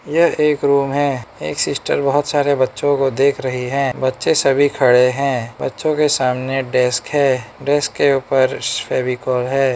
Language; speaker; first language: Hindi; non-native, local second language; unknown